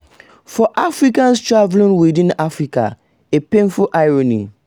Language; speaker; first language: English; non-native, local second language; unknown